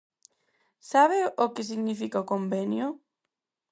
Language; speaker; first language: Galician; non-native, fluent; Spanish